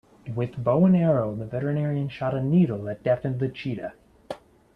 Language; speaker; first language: English; native; English